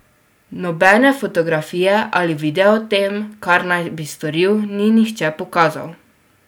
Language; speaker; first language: Slovenian; native; Slovenian